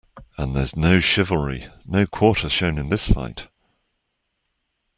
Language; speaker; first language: English; native; English